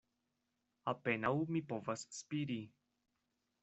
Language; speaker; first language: Esperanto; non-native, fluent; Spanish